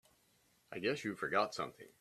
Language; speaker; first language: English; native; English